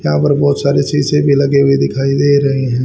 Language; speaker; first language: Hindi; native; Hindi